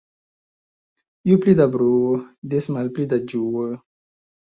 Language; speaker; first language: Esperanto; non-native, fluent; Chinese